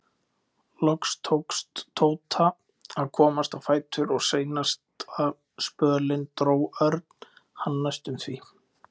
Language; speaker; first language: Icelandic; native; Icelandic